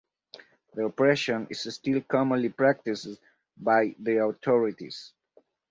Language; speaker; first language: English; native; English